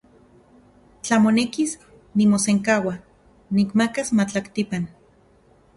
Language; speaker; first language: Central Puebla Nahuatl; non-native, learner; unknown